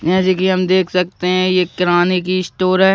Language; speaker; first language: Hindi; native; Hindi